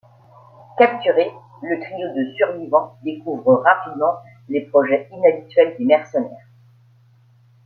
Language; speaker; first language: French; native; French